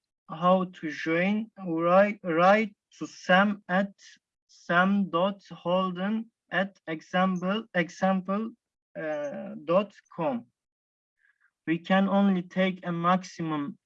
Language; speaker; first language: English; non-native, learner; Turkish